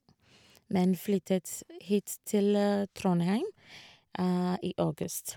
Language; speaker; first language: Norwegian; non-native, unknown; Ga